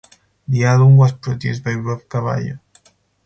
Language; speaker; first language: English; non-native, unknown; Spanish